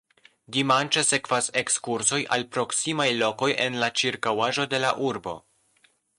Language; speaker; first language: Esperanto; non-native, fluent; Polish